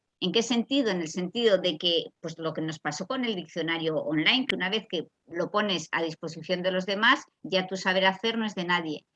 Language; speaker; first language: Spanish; native; Spanish